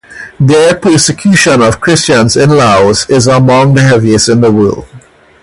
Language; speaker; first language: English; native; English